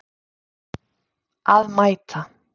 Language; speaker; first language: Icelandic; native; Icelandic